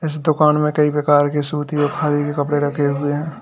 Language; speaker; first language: Hindi; native; Hindi